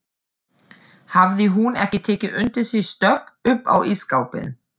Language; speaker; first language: Icelandic; non-native, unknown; German